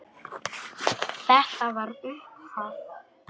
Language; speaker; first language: Icelandic; non-native, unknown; Polish